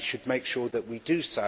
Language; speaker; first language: English; native; English